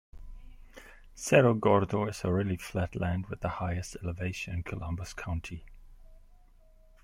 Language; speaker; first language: English; non-native, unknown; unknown